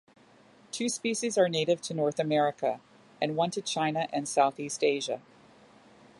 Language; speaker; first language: English; native; English